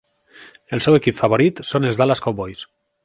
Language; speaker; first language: Catalan; native; Catalan